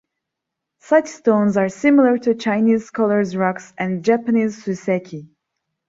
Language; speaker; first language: English; non-native, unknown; Turkish